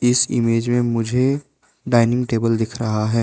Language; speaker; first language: Hindi; non-native, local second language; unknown